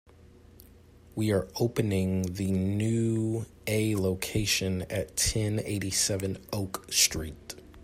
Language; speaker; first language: English; native; English